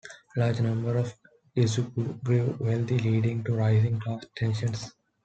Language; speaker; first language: English; non-native, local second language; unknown